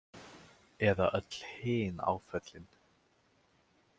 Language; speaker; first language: Icelandic; native; Icelandic